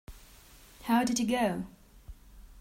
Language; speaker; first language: English; non-native, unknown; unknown